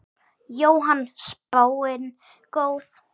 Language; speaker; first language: Icelandic; native; Icelandic